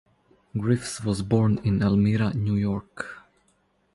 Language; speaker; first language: English; non-native, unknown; Croatian